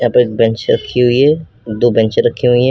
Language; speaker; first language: Hindi; native; Hindi